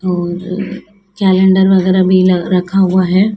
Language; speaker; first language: Hindi; native; Hindi